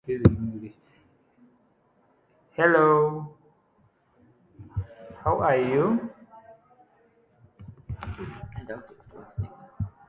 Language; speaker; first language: English; non-native, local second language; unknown